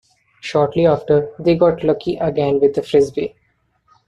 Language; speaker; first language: English; non-native, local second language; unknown